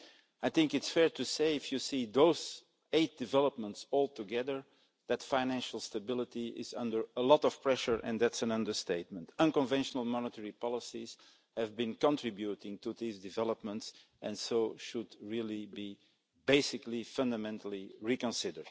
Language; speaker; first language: English; non-native, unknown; Dutch